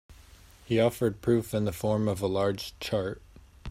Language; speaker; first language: English; native; English